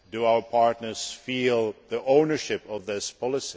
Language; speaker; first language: English; non-native, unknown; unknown